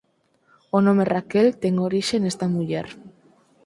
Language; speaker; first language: Galician; non-native, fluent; Spanish